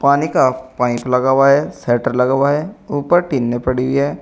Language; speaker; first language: Hindi; native; Hindi